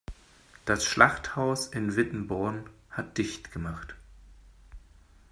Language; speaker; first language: German; native; German